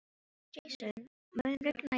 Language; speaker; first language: Icelandic; non-native, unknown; Filipino